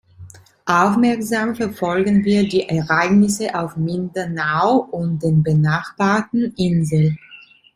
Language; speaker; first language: German; non-native, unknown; Italian